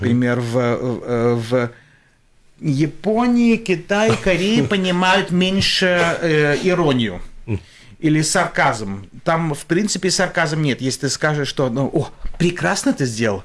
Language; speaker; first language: Russian; early bilingual, other home language; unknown